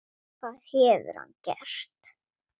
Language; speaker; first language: Icelandic; non-native, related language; Swedish